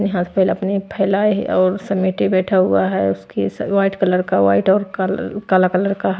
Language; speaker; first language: Hindi; non-native, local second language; Punjabi